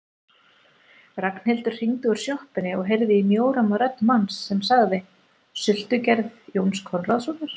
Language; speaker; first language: Icelandic; native; Icelandic